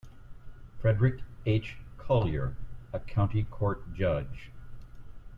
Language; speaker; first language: English; native; English